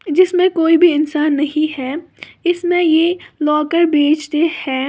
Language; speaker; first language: Hindi; native; Hindi